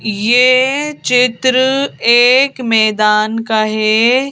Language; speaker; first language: Hindi; native; Hindi